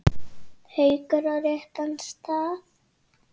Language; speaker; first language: Icelandic; native; Icelandic